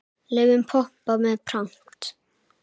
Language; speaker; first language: Icelandic; native; Icelandic